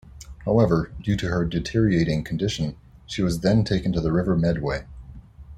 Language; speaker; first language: English; native; English